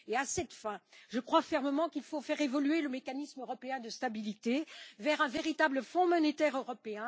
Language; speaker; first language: French; native; French